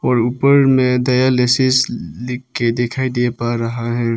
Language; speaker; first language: Hindi; non-native, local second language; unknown